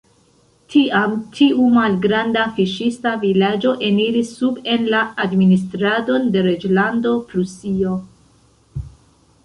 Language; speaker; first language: Esperanto; non-native, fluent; Central Kurdish